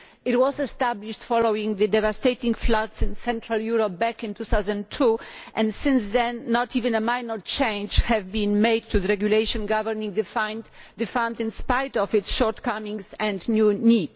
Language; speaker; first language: English; non-native, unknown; Polish